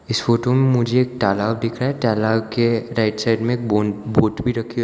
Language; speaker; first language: Hindi; non-native, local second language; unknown